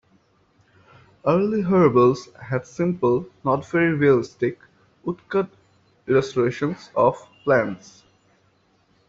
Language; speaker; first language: English; non-native, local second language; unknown